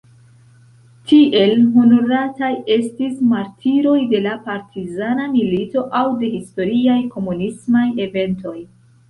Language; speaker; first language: Esperanto; non-native, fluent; Central Kurdish